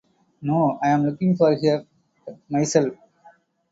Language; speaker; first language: English; non-native, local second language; Tamil